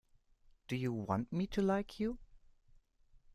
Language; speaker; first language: English; non-native, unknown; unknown